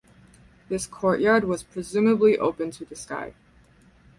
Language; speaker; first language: English; native; English